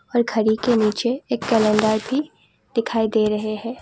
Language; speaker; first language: Hindi; non-native, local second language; Assamese